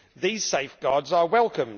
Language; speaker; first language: English; native; English